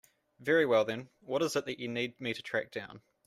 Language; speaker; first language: English; native; English